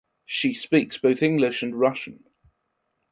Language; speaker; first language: English; non-native, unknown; German